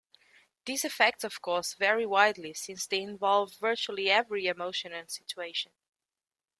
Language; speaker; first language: English; native; English